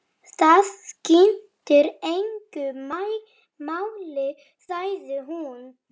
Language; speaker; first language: Icelandic; non-native, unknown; Polish